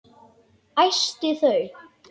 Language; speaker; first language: Icelandic; native; Icelandic